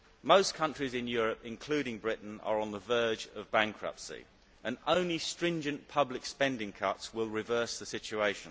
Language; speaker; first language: English; native; English